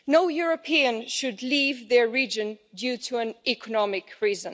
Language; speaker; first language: English; non-native, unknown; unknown